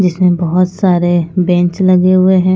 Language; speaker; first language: Hindi; non-native, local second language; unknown